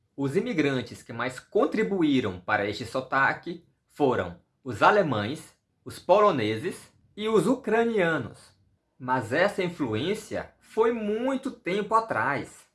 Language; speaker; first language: Portuguese; native; Portuguese